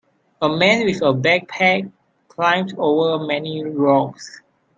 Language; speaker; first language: English; non-native, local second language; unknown